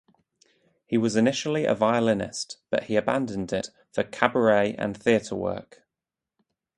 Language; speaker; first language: English; native; English